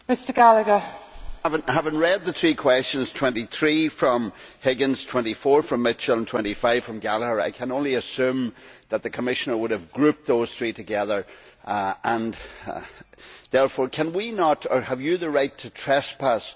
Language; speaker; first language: English; native; English